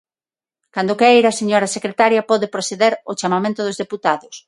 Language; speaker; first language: Galician; non-native, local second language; Spanish